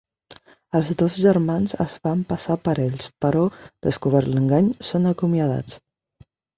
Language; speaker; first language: Catalan; non-native, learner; Spanish